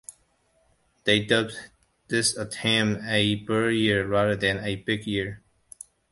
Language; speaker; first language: English; non-native, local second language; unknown